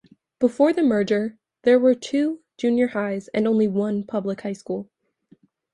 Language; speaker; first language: English; native; English